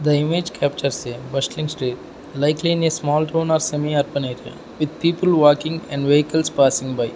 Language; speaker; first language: English; non-native, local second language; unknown